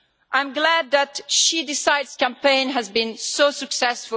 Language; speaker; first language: English; non-native, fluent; Italian